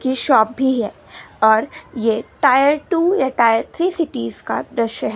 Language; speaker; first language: Hindi; non-native, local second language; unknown